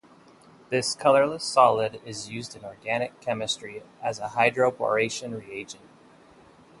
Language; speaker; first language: English; native; English